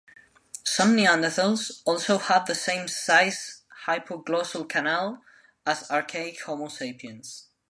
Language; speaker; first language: English; non-native, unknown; Spanish